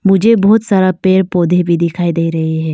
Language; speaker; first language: Hindi; non-native, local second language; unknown